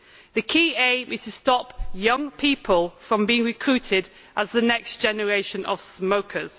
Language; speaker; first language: English; native; English